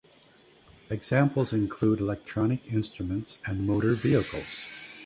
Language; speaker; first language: English; native; English